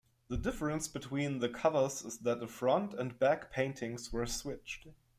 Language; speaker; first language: English; non-native, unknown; German